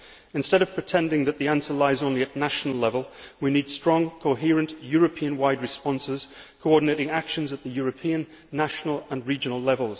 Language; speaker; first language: English; native; English